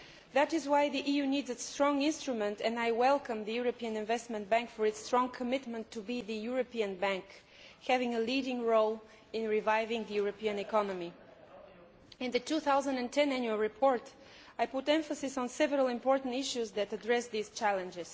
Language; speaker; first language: English; non-native, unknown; Bulgarian